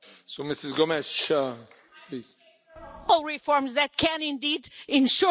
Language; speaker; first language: English; non-native, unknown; Portuguese